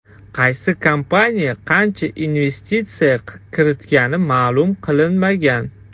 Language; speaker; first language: Uzbek; non-native, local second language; Russian